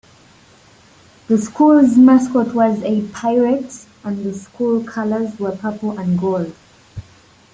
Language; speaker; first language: English; native; English